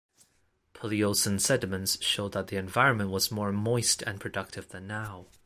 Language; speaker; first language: English; non-native, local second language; Cantonese